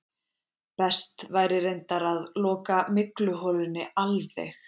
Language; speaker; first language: Icelandic; native; Icelandic